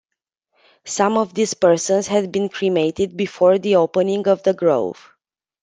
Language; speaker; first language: English; non-native, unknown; Romanian